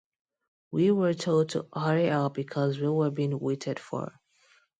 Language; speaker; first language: English; non-native, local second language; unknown